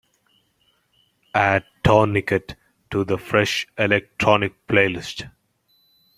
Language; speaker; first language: English; non-native, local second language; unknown